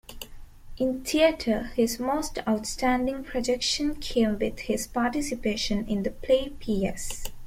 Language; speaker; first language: English; non-native, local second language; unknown